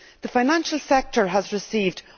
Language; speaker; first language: English; native; English